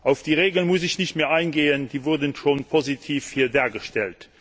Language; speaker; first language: German; non-native, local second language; Luxembourgish